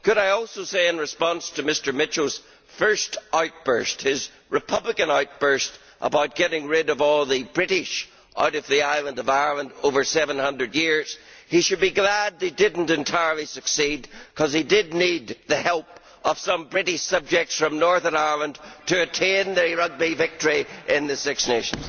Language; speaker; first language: English; native; English